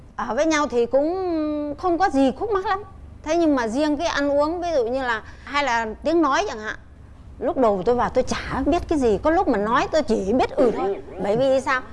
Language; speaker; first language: Vietnamese; non-native, local second language; Tày